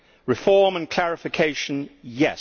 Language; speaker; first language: English; native; English